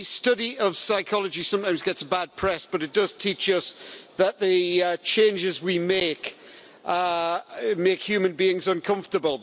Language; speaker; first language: English; native; English